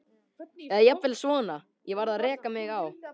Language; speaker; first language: Icelandic; native; Icelandic